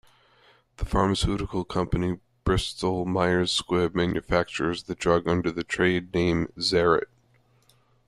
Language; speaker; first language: English; native; English